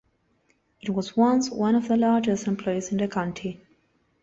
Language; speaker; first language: English; non-native, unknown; Spanish